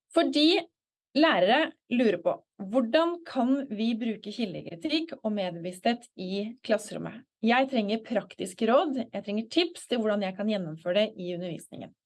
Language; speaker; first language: Norwegian; native; Norwegian